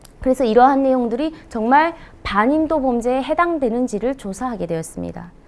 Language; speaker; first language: Korean; native; Korean